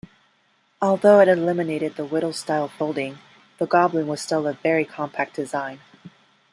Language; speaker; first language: English; non-native, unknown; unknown